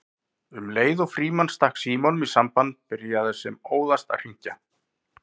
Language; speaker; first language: Icelandic; native; Icelandic